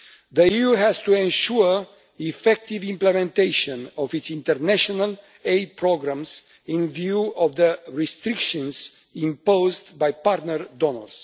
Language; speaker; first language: English; non-native, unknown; Romanian